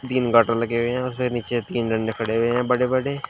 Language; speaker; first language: Hindi; native; Hindi